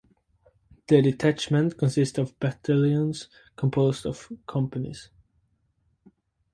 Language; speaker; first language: English; native; English